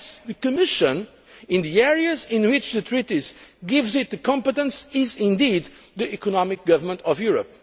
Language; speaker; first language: English; non-native, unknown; Portuguese